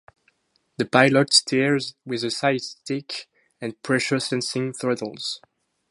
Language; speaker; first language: English; non-native, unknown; French